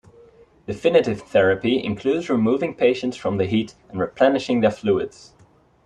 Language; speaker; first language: English; non-native, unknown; Dutch